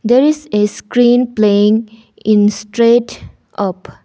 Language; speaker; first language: English; non-native, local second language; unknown